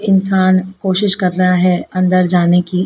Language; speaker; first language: Hindi; native; Hindi